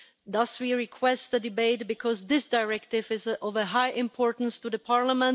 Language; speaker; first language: English; non-native, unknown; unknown